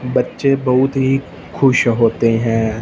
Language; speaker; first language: Hindi; non-native, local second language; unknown